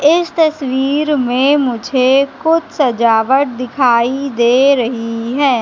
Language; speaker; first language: Hindi; native; Hindi